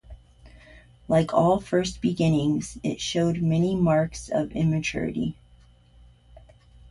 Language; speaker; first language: English; native; English